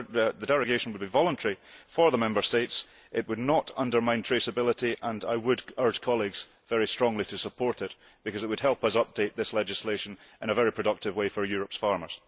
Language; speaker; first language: English; early bilingual, heritage; English